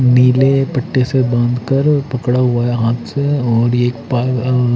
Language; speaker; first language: Hindi; native; Hindi